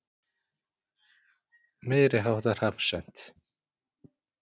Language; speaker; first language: Icelandic; native; Icelandic